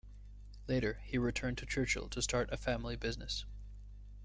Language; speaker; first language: English; native; English